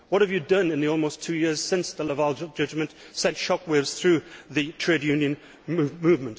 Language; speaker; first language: English; native; English